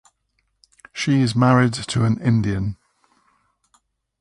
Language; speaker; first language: English; native; English